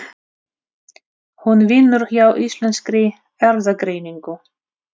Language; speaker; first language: Icelandic; non-native, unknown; Russian